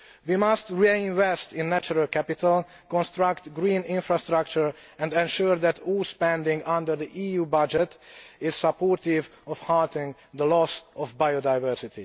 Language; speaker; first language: English; non-native, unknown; Hungarian